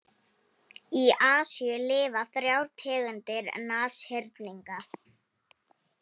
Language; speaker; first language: Icelandic; non-native, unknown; Polish